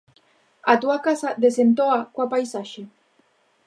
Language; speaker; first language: Galician; native; Galician